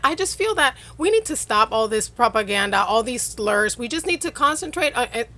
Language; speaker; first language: English; non-native, fluent; Spanish